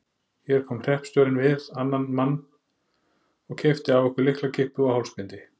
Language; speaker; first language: Icelandic; native; Icelandic